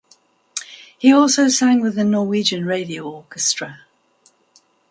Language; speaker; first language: English; native; English